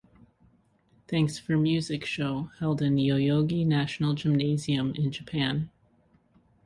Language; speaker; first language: English; native; English